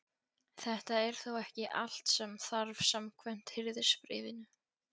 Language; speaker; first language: Icelandic; non-native, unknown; Polish